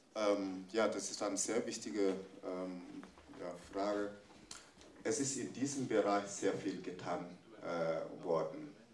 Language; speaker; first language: German; non-native, fluent; French